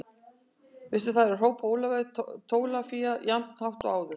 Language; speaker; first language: Icelandic; native; Icelandic